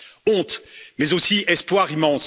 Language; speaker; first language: French; native; French